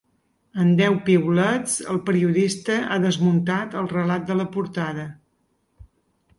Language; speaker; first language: Catalan; native; Catalan